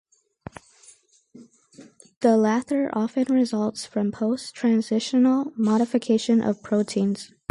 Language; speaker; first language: English; native; English